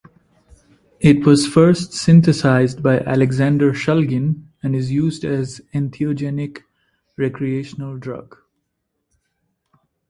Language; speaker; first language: English; non-native, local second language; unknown